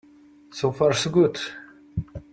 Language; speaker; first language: English; non-native, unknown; Czech